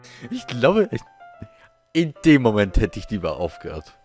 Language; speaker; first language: German; native; German